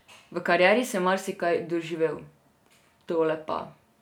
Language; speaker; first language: Slovenian; non-native, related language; Serbian